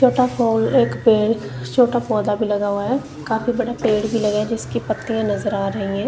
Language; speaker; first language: Hindi; non-native, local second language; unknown